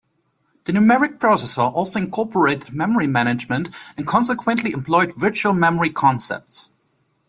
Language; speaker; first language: English; non-native, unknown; German